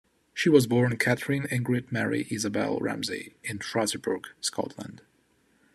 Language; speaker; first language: English; non-native, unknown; Ukrainian